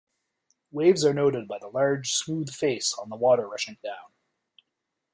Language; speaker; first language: English; native; English